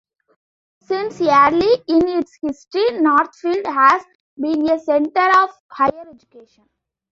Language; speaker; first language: English; non-native, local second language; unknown